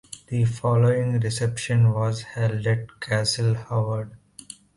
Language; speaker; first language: English; non-native, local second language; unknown